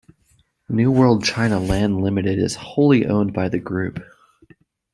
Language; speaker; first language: English; native; English